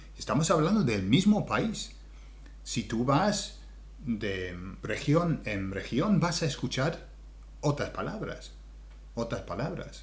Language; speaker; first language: Spanish; non-native, fluent; English